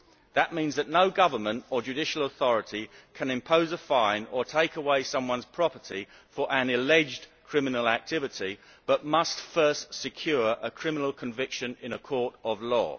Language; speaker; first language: English; native; English